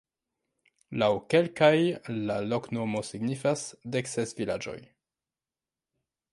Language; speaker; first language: Esperanto; non-native, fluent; French